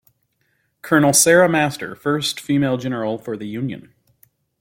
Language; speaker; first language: English; native; English